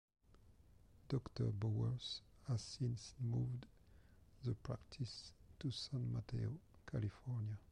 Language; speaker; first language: English; non-native, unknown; French